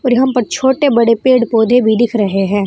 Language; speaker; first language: Hindi; native; Hindi